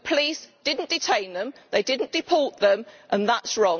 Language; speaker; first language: English; native; English